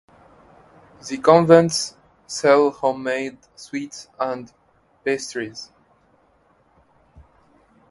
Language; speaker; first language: English; non-native, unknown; Arabic